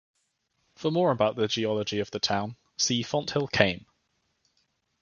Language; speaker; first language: English; native; English